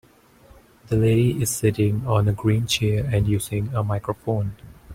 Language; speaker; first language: English; non-native, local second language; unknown